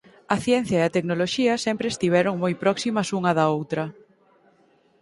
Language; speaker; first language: Galician; native; Galician